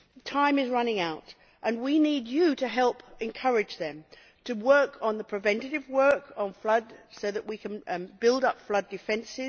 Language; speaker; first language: English; native; English